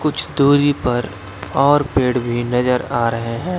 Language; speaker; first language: Hindi; native; Hindi